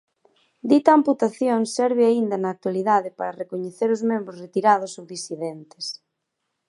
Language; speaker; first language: Galician; native; Galician